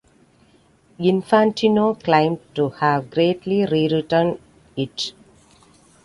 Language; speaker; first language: English; non-native, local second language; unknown